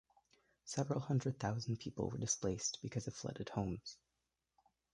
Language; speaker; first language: English; native; English